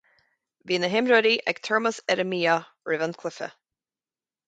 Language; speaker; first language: Irish; native; Irish